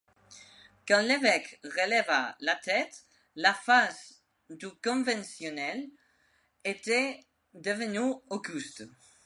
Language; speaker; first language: French; non-native, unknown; Spanish